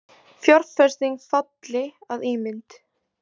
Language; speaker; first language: Icelandic; native; Icelandic